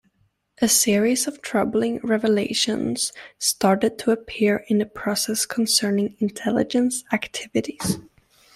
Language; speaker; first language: English; native; English